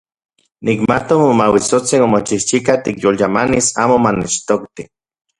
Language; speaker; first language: Central Puebla Nahuatl; non-native, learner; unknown